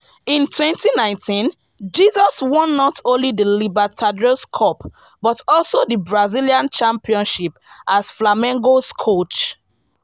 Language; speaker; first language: English; non-native, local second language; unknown